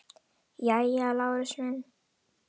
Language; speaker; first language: Icelandic; non-native, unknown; Indonesian